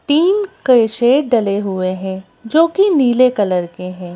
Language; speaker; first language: Hindi; native; Hindi